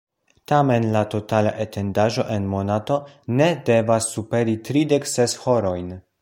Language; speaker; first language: Esperanto; non-native, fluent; Polish